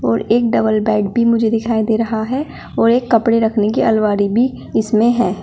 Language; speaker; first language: Hindi; native; Hindi